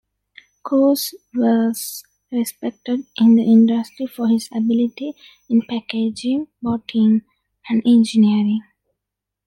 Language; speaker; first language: English; non-native, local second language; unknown